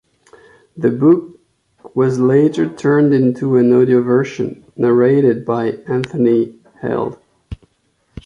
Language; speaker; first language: English; non-native, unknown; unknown